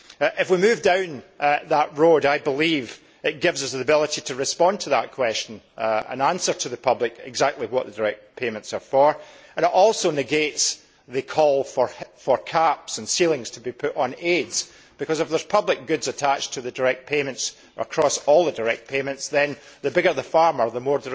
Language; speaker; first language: English; native; English